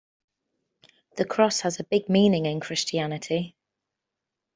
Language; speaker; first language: English; native; English